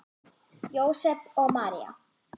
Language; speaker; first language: Icelandic; non-native, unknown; German